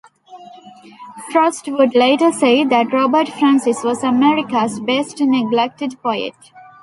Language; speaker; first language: English; non-native, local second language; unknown